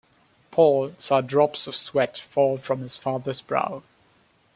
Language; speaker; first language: English; non-native, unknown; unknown